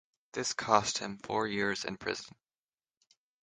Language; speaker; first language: English; native; English